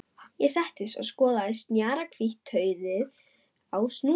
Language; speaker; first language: Icelandic; non-native, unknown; German